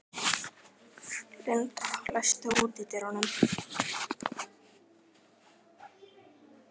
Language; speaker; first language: Icelandic; native; Icelandic